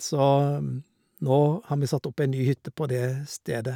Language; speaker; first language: Norwegian; native; Norwegian